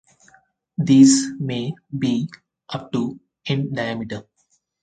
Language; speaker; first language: English; non-native, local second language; Telugu